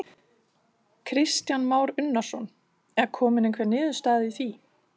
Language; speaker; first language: Icelandic; non-native, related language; Danish